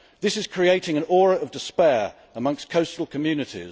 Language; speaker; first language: English; native; English